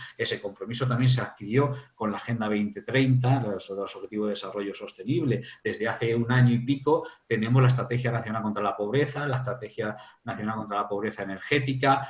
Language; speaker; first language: Spanish; native; Spanish